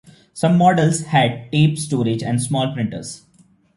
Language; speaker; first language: English; non-native, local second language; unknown